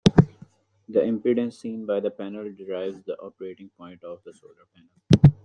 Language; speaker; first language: English; non-native, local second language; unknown